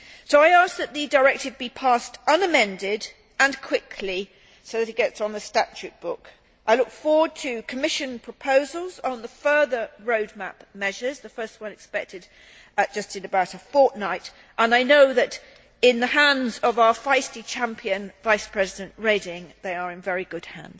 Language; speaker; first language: English; native; English